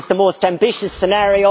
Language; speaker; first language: English; native; English